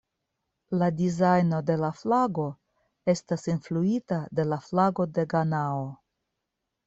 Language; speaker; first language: Esperanto; non-native, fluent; Russian